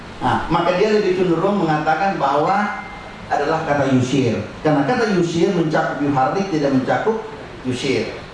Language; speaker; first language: Indonesian; non-native, local second language; Buginese